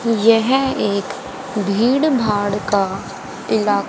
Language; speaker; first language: Hindi; native; Hindi